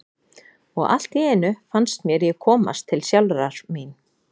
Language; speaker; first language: Icelandic; native; Icelandic